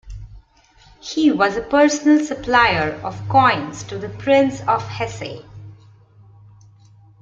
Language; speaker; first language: English; non-native, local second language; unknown